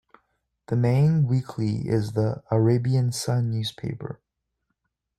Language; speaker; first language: English; native; English